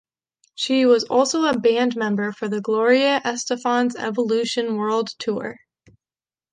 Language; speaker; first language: English; native; English